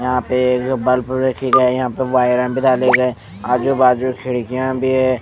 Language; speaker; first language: Hindi; non-native, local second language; Punjabi